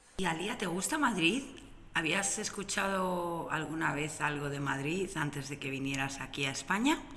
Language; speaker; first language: Spanish; native; Spanish